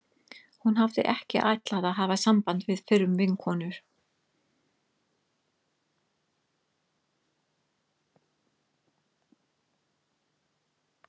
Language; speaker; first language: Icelandic; non-native, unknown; English